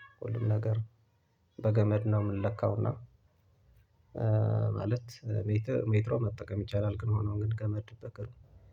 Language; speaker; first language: Amharic; non-native, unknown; Tigrinya